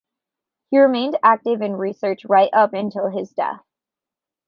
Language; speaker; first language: English; native; English